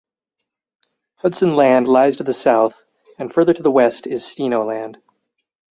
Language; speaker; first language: English; native; English